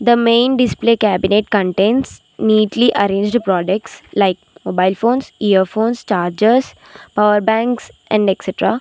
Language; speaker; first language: English; non-native, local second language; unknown